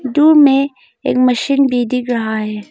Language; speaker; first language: Hindi; non-native, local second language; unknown